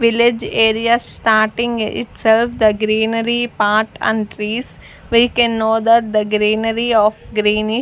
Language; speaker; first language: English; non-native, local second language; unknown